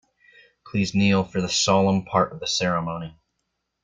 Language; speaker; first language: English; native; English